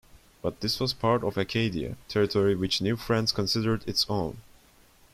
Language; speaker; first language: English; non-native, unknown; Turkish